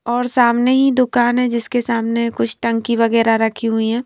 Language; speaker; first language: Hindi; non-native, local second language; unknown